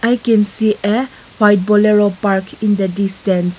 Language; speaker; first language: English; non-native, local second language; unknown